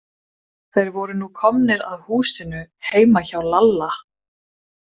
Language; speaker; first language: Icelandic; non-native, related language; Swedish